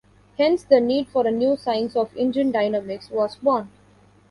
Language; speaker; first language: English; non-native, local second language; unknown